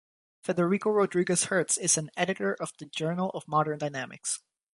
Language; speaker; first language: English; native; English